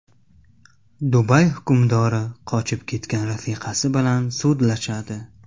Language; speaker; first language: Uzbek; non-native, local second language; Tajik